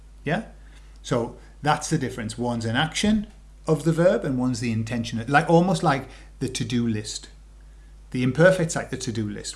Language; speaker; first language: English; native; English